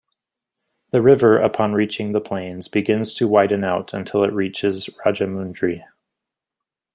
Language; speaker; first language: English; native; English